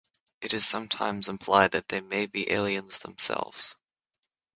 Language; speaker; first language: English; native; English